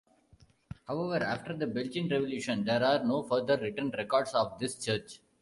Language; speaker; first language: English; non-native, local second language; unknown